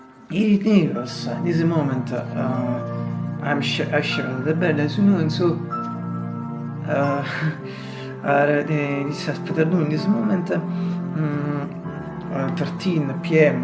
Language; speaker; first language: English; non-native, learner; Italian